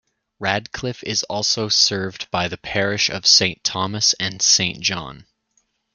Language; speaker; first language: English; native; English